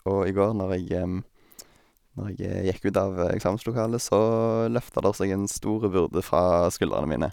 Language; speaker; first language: Norwegian; native; Norwegian